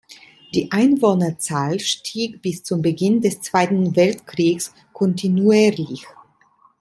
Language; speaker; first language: German; non-native, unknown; Italian